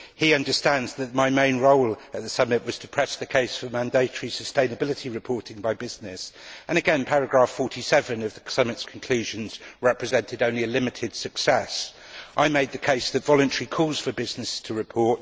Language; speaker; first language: English; native; English